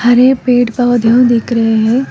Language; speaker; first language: Hindi; non-native, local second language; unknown